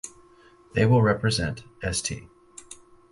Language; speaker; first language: English; native; English